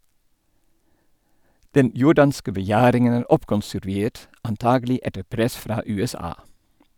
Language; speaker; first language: Norwegian; non-native, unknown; Dutch